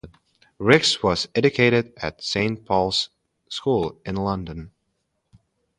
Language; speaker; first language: English; non-native, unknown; Indonesian